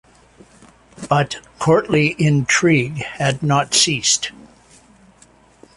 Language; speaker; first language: English; native; English